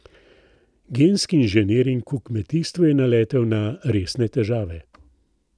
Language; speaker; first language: Slovenian; native; Slovenian